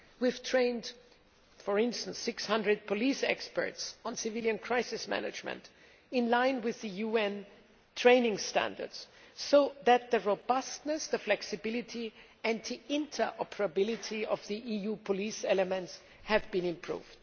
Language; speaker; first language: English; non-native, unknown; German